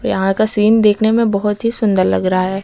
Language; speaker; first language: Hindi; native; Hindi